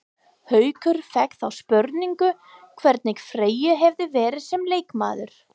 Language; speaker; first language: Icelandic; non-native, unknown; English